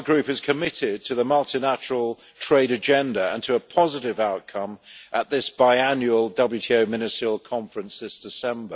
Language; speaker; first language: English; native; English